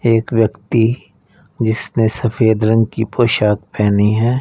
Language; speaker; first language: Hindi; non-native, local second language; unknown